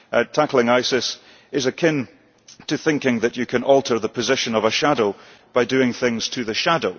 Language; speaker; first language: English; early bilingual, heritage; English